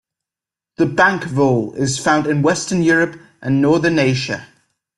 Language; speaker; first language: English; native; English